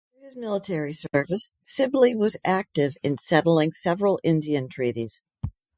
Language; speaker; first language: English; native; English